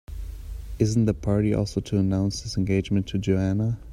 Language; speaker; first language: English; non-native, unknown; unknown